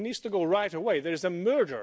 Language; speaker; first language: English; non-native, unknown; Hungarian